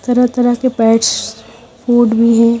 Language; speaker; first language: Hindi; native; Hindi